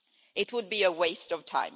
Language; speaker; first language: English; non-native, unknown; Swedish